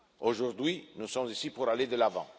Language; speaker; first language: French; non-native, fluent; Italian